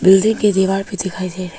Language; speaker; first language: Hindi; early bilingual, other home language; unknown